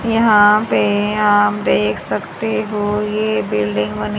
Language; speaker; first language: Hindi; native; Hindi